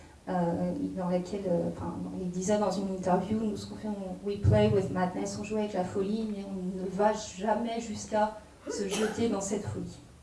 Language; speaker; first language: French; native; French